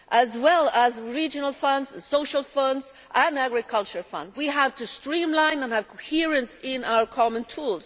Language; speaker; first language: English; non-native, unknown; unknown